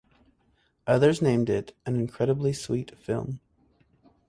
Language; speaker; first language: English; native; English